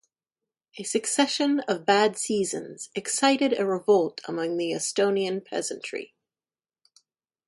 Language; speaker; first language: English; native; English